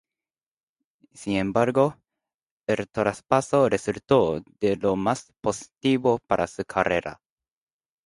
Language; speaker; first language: Spanish; non-native, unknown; Japanese